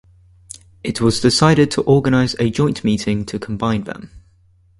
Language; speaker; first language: English; native; English